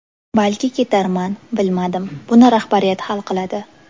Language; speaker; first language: Uzbek; native; Uzbek